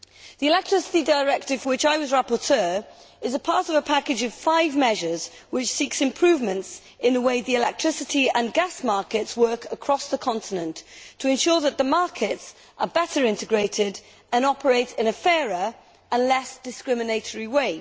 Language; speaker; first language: English; native; English